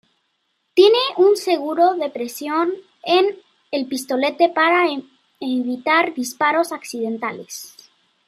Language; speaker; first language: Spanish; native; Spanish